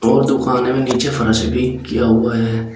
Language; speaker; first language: Hindi; native; Hindi